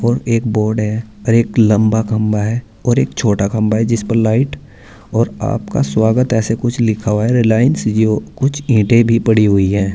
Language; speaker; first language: Hindi; native; Hindi